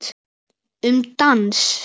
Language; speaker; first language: Icelandic; native; Icelandic